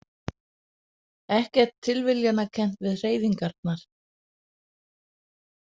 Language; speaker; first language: Icelandic; non-native, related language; Danish